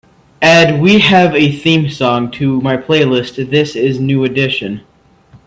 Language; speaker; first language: English; native; English